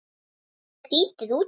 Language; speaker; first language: Icelandic; native; Icelandic